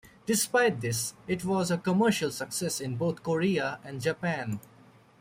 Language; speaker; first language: English; native; English